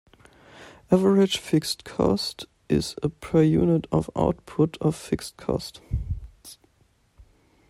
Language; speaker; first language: English; non-native, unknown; German